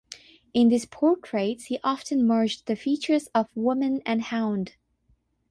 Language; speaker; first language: English; non-native, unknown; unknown